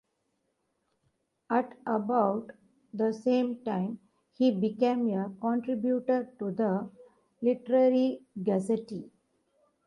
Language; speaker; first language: English; non-native, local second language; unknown